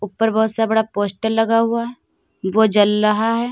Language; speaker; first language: Hindi; native; Hindi